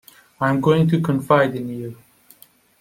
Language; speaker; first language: English; non-native, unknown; Persian